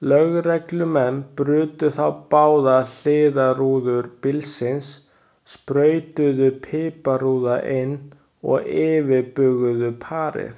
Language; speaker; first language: Icelandic; non-native, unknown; Chinese